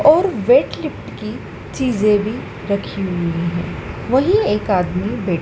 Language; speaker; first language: Hindi; native; Hindi